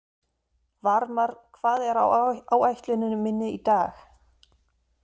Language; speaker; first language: Icelandic; non-native, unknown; German